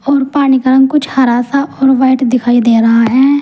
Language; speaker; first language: Hindi; native; Hindi